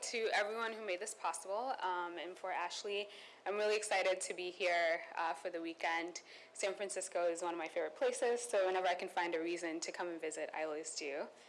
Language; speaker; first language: English; non-native, local second language; Kikuyu